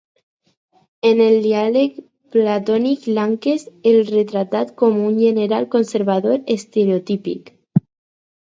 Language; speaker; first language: Catalan; non-native, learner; Spanish